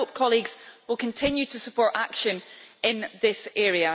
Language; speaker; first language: English; native; English